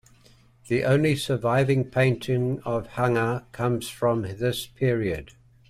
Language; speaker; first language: English; native; English